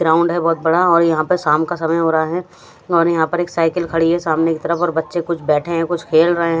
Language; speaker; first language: Hindi; non-native, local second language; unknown